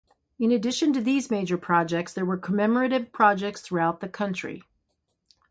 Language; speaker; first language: English; native; English